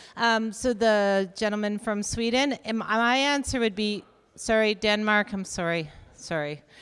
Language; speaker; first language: English; native; English